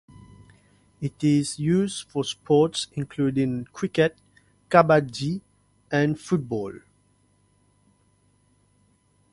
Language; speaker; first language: English; non-native, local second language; Morisyen